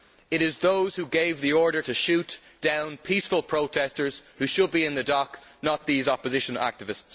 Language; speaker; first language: English; native; English